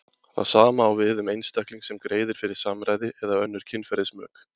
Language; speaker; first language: Icelandic; native; Icelandic